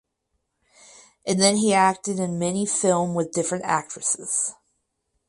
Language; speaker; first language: English; native; English